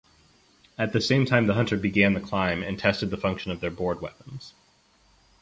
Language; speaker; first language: English; native; English